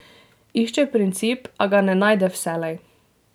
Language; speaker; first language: Slovenian; native; Slovenian